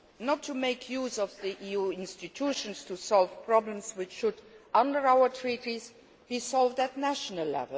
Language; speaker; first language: English; non-native, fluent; Luxembourgish